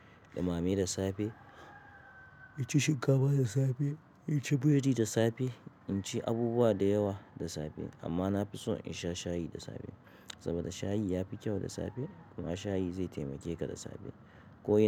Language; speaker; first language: Hausa; native; Hausa